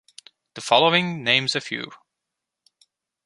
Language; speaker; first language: English; non-native, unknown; Turkish